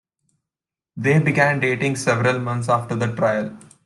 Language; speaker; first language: English; non-native, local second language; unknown